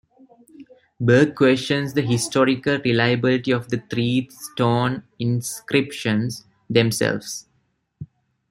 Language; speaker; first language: English; non-native, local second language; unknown